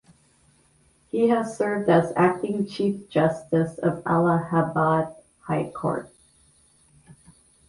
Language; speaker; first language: English; native; English